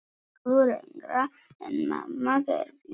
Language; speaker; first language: Icelandic; non-native, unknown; Polish